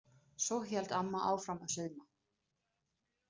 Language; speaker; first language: Icelandic; non-native, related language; Danish